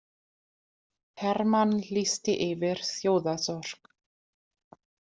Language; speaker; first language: Icelandic; non-native, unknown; German